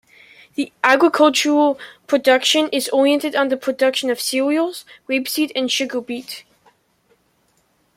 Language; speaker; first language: English; native; English